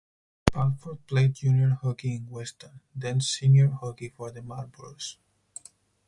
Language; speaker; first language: English; non-native, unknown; Spanish